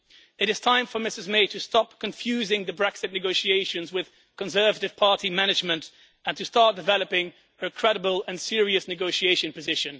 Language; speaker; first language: English; non-native, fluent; Dutch